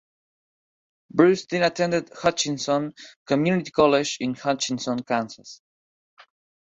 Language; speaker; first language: English; non-native, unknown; Spanish